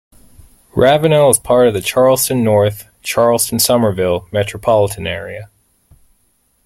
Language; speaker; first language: English; native; English